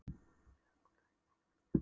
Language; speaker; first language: Icelandic; non-native, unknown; Polish